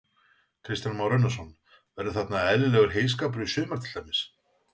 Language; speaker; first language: Icelandic; native; Icelandic